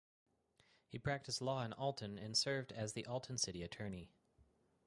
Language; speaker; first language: English; native; English